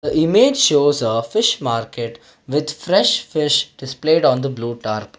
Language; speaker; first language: English; non-native, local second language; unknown